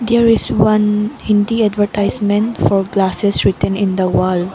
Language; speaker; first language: English; non-native, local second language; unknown